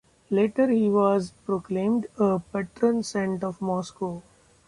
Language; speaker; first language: English; non-native, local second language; Marathi